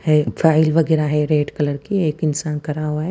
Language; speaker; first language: Hindi; non-native, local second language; Punjabi